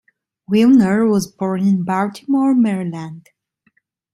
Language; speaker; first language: English; non-native, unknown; Italian